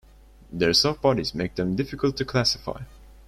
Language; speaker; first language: English; non-native, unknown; Turkish